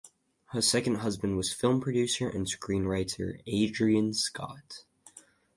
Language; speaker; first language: English; native; English